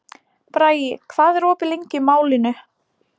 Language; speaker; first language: Icelandic; non-native, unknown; Polish